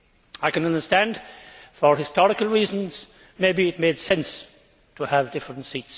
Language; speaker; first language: English; native; English